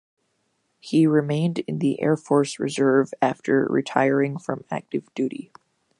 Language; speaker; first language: English; native; English